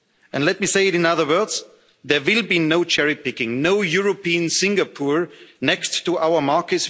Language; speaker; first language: English; non-native, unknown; German